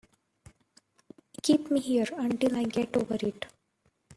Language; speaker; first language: English; non-native, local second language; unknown